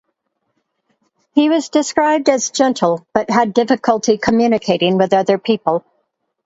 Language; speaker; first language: English; native; English